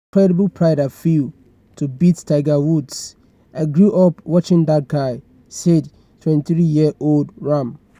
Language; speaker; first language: English; non-native, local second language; Yoruba